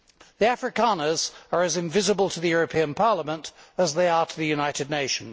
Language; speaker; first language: English; native; English